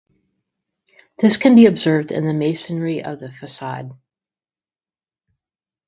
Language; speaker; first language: English; native; English